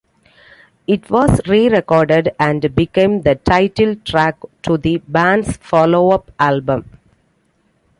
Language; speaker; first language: English; non-native, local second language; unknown